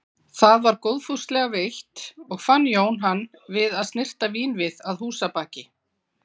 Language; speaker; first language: Icelandic; native; Icelandic